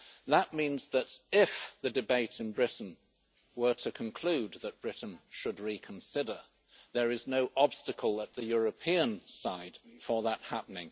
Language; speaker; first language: English; native; English